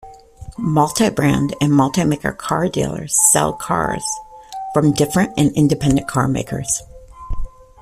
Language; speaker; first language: English; native; English